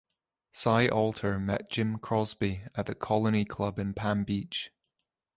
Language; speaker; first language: English; native; English